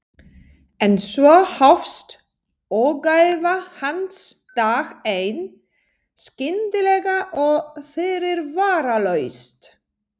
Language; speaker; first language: Icelandic; non-native, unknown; Polish